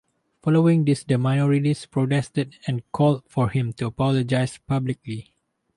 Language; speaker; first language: English; non-native, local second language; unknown